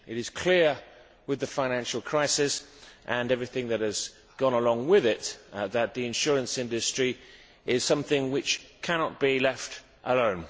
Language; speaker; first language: English; native; English